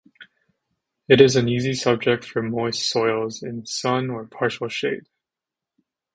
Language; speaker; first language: English; native; English